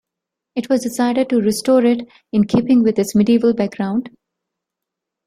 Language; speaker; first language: English; non-native, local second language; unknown